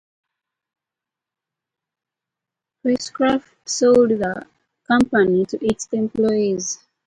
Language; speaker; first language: English; native; English